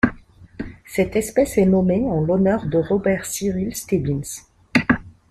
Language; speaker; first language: French; non-native, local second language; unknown